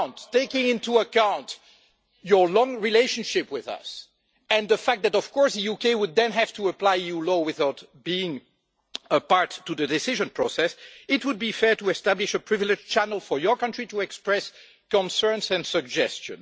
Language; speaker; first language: English; non-native, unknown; French